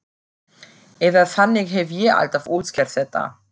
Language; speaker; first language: Icelandic; non-native, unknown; German